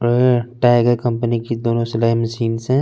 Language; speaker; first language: Hindi; non-native, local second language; Punjabi